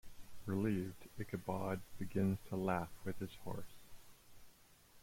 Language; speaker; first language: English; native; English